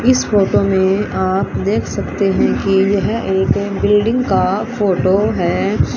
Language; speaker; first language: Hindi; native; Hindi